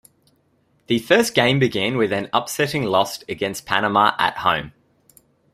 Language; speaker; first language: English; native; English